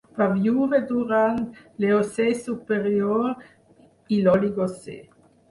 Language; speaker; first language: Catalan; non-native, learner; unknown